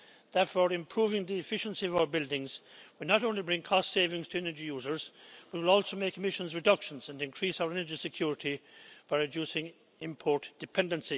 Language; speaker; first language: English; native; English